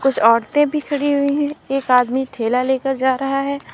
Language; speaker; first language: Hindi; native; Hindi